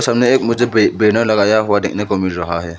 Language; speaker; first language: Hindi; non-native, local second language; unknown